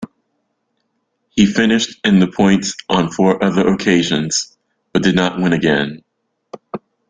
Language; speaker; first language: English; native; English